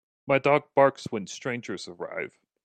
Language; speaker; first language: English; native; English